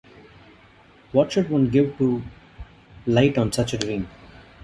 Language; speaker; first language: English; non-native, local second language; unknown